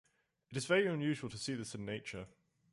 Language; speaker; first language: English; native; English